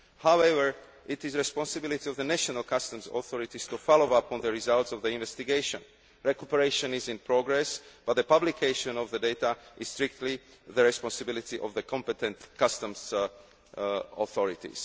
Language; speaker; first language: English; non-native, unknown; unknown